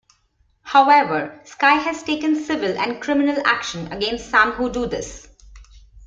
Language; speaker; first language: English; non-native, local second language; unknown